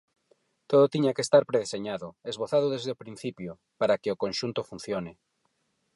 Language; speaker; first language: Galician; non-native, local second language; Spanish